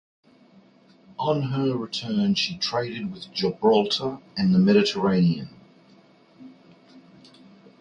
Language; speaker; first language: English; native; English